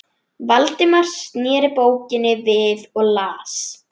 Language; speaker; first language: Icelandic; native; Icelandic